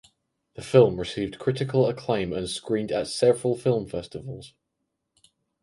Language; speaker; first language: English; native; English